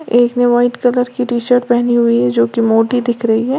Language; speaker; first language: Hindi; native; Hindi